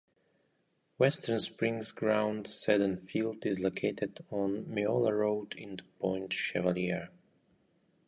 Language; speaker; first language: English; non-native, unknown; Russian